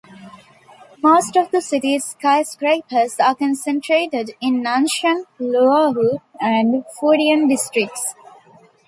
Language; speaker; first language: English; non-native, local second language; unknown